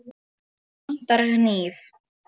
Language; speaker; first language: Icelandic; non-native, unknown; Polish